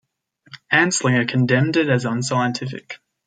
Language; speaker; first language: English; native; English